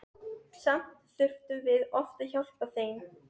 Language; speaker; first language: Icelandic; non-native, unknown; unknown